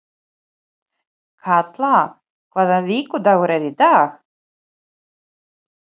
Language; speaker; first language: Icelandic; non-native, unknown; Ukrainian